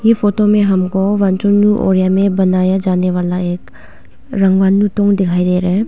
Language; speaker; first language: Hindi; non-native, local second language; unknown